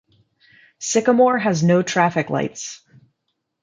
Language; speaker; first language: English; native; English